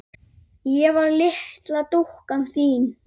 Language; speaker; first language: Icelandic; native; Icelandic